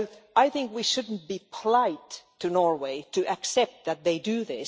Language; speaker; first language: English; non-native, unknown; Finnish